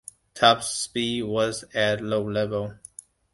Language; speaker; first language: English; non-native, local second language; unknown